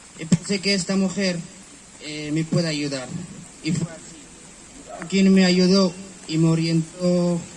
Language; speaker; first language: Spanish; non-native, fluent; Berber languages